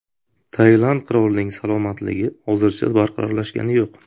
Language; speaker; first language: Uzbek; native; Uzbek